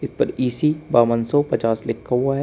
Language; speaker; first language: Hindi; native; Hindi